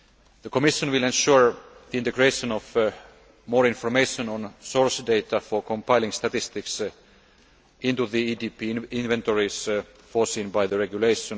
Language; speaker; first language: English; non-native, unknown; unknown